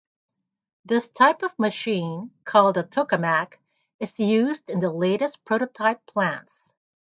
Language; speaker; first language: English; native; English